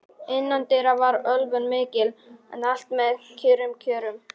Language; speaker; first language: Icelandic; non-native, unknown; Polish